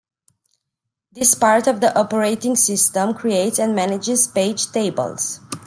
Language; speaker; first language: English; non-native, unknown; Romanian